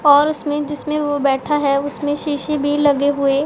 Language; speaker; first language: Hindi; non-native, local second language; Punjabi